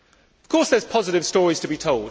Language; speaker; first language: English; native; English